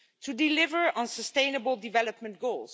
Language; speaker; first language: English; non-native, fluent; Dutch